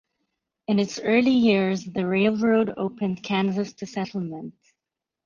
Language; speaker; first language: English; native; English